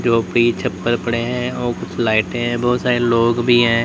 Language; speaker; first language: Hindi; native; Hindi